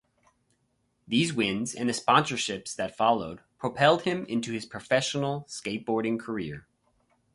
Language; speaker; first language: English; native; English